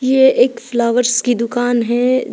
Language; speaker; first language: Hindi; native; Hindi